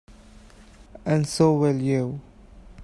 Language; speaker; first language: English; non-native, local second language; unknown